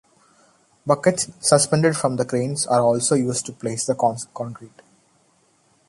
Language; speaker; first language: English; non-native, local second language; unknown